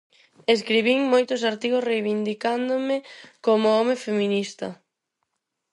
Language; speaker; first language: Galician; non-native, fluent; Spanish